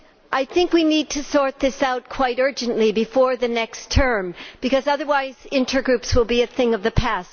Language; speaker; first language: English; native; English